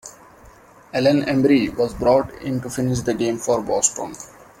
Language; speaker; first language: English; non-native, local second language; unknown